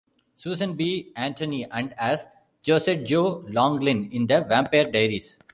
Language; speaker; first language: English; non-native, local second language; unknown